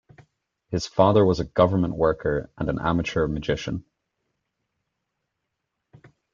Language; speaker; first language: English; native; English